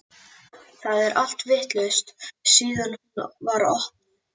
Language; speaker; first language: Icelandic; native; Icelandic